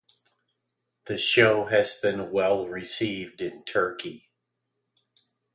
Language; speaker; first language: English; native; English